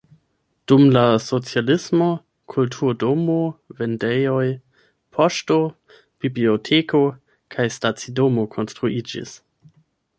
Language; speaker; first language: Esperanto; non-native, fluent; German